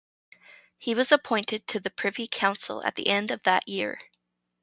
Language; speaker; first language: English; native; English